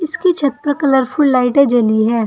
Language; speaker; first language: Hindi; native; Hindi